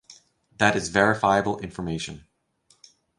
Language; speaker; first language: English; native; English